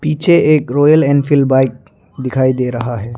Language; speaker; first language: Hindi; non-native, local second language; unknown